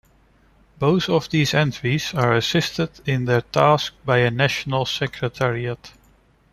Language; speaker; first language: English; non-native, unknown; Dutch